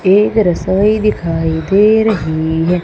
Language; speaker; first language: Hindi; native; Hindi